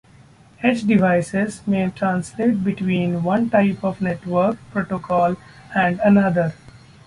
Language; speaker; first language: English; non-native, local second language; Marathi